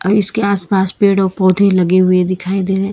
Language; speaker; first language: Hindi; non-native, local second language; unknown